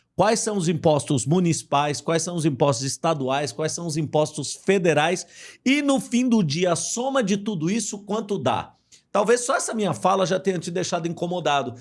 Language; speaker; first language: Portuguese; native; Portuguese